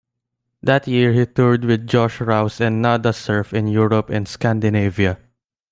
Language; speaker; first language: English; non-native, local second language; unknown